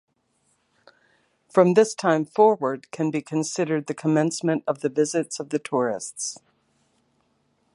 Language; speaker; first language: English; native; English